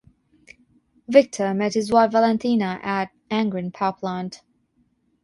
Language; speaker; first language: English; non-native, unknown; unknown